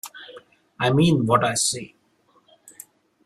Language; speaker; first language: English; non-native, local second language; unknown